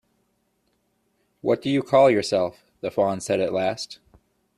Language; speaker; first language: English; native; English